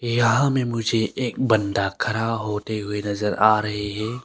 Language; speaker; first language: Hindi; early bilingual, other home language; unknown